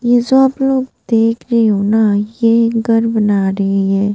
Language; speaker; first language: Hindi; non-native, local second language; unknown